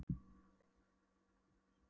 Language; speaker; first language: Icelandic; non-native, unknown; Polish